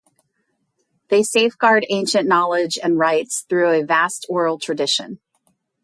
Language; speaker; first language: English; native; English